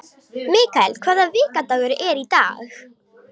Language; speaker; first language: Icelandic; non-native, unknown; Romanian